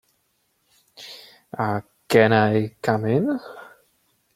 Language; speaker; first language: English; non-native, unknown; Czech